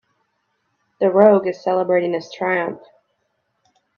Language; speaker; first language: English; native; English